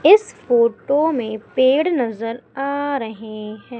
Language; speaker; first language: Hindi; native; Hindi